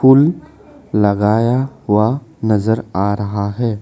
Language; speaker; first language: Hindi; non-native, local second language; Assamese